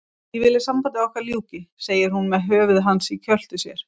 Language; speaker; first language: Icelandic; native; Icelandic